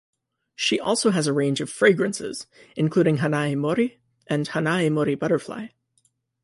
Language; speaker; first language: English; native; English